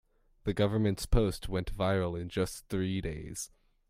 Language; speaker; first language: English; native; English